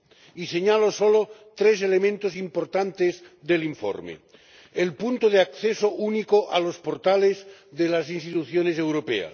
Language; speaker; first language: Spanish; non-native, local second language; Catalan